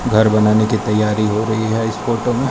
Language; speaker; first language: Hindi; non-native, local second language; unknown